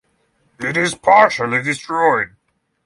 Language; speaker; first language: English; non-native, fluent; Norwegian